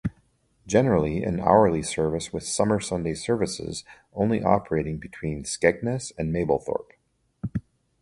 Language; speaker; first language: English; native; English